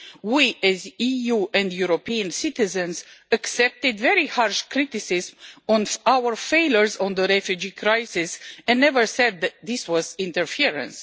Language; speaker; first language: English; non-native, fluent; Romanian